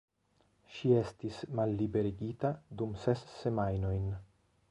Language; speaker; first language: Esperanto; non-native, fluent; Italian